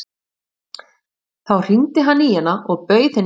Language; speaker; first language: Icelandic; native; Icelandic